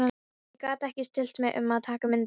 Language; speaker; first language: Icelandic; non-native, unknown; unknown